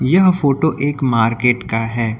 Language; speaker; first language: Hindi; native; Hindi